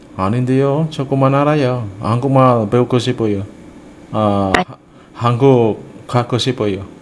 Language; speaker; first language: Korean; non-native, learner; Indonesian